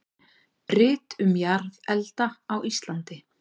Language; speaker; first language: Icelandic; native; Icelandic